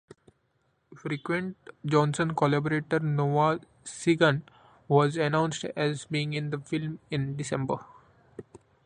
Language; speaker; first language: English; non-native, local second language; Marathi